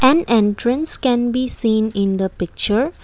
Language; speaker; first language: English; non-native, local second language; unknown